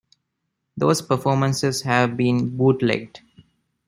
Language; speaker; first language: English; non-native, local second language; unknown